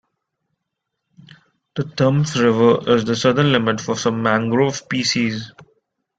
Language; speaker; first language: English; non-native, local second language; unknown